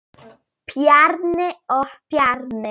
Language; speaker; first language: Icelandic; non-native, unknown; Polish